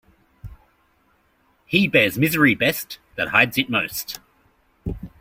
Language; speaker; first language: English; native; English